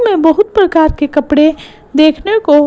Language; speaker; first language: Hindi; non-native, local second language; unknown